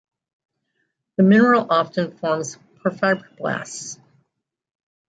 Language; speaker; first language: English; native; English